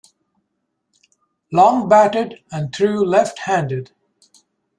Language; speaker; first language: English; native; English